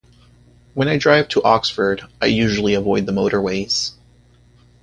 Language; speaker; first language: English; native; English